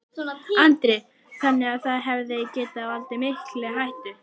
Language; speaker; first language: Icelandic; native; Icelandic